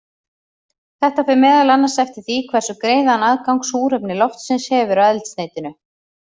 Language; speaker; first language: Icelandic; native; Icelandic